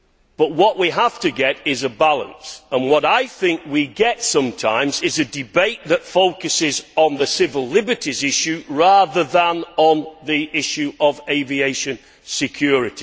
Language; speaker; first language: English; native; English